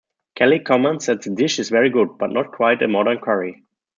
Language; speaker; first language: English; non-native, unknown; German